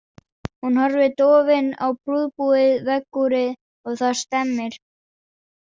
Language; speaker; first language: Icelandic; non-native, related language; Danish